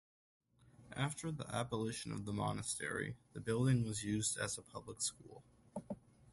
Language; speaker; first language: English; native; English